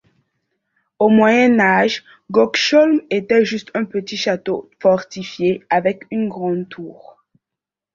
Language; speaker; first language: French; non-native, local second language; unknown